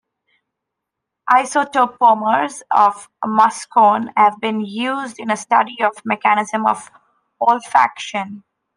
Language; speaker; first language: English; non-native, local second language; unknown